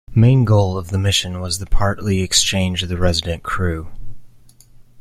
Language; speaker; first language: English; native; English